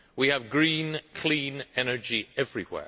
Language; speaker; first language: English; native; English